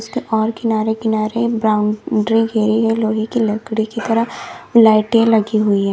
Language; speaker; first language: Hindi; native; Hindi